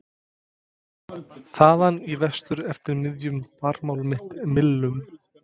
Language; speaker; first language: Icelandic; non-native, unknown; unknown